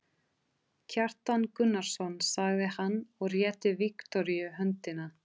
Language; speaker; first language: Icelandic; non-native, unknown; Portuguese